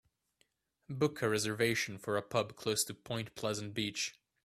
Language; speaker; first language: English; native; English